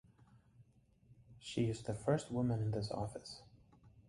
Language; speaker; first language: English; native; English